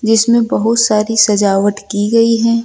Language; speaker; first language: Hindi; native; Hindi